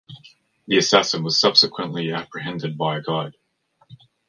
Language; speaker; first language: English; native; English